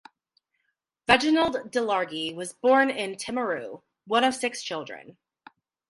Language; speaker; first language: English; native; English